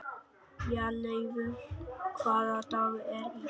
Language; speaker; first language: Icelandic; non-native, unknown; Vietnamese